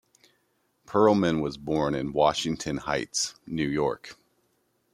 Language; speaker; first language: English; native; English